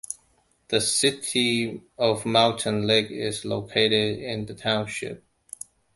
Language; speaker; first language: English; non-native, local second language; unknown